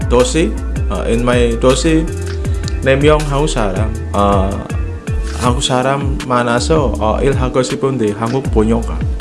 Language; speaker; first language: Korean; non-native, learner; Indonesian